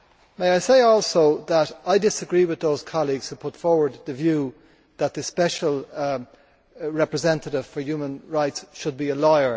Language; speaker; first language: English; native; English